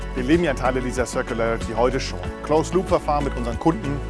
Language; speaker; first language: German; native; German